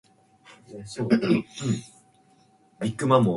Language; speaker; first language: English; non-native, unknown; Japanese